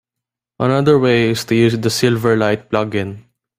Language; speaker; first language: English; non-native, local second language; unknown